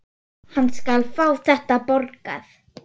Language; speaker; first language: Icelandic; non-native, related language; Swedish